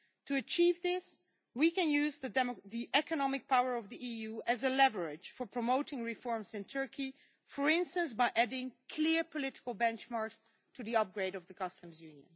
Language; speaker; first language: English; non-native, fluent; Dutch